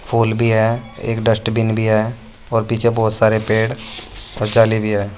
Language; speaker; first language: Hindi; native; Hindi